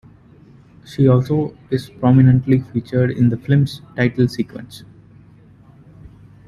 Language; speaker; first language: English; non-native, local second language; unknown